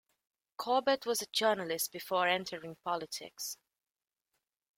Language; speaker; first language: English; native; English